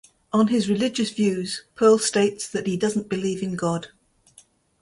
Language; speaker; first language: English; native; English